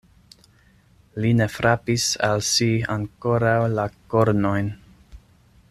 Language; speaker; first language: Esperanto; non-native, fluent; English